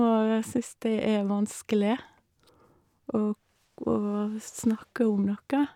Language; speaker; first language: Norwegian; native; Norwegian